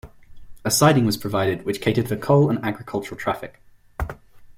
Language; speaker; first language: English; non-native, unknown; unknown